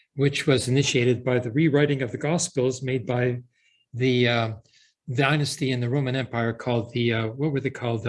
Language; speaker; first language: English; early bilingual, other home language; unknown